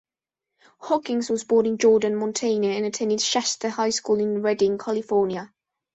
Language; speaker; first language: English; non-native, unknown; Spanish